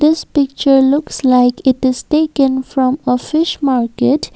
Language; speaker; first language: English; non-native, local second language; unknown